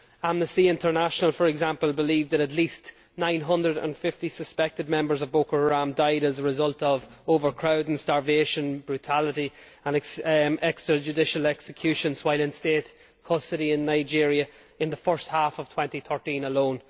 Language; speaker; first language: English; native; English